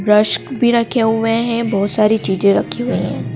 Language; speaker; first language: Hindi; native; Hindi